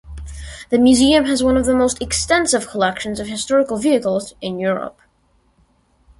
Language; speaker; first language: English; non-native, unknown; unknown